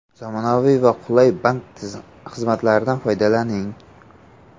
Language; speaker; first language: Uzbek; native; Uzbek